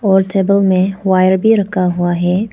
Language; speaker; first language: Hindi; non-native, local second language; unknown